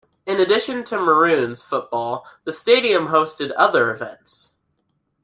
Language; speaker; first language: English; native; English